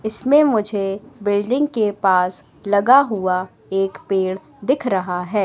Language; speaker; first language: Hindi; native; Hindi